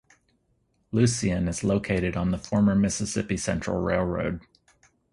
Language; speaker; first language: English; native; English